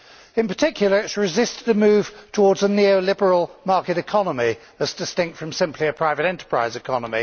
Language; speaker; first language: English; native; English